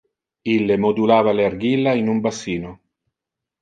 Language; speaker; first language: Interlingua; non-native, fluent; Italian